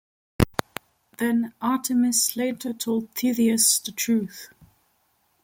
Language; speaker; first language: English; non-native, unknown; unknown